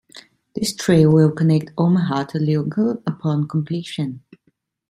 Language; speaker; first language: English; non-native, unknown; Italian